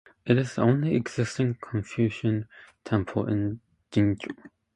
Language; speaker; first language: English; native; English